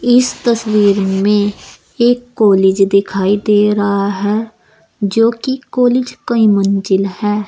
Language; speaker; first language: Hindi; native; Hindi